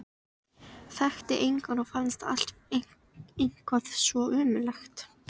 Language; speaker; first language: Icelandic; native; Icelandic